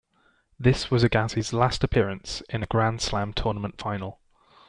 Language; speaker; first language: English; native; English